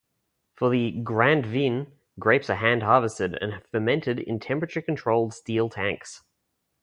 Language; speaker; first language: English; native; English